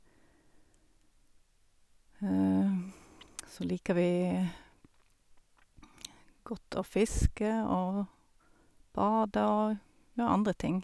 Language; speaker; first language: Norwegian; native; Norwegian